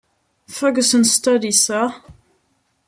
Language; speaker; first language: English; non-native, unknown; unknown